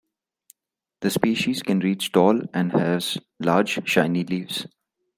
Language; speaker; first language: English; non-native, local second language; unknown